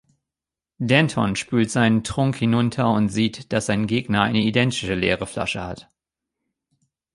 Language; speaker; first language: German; native; German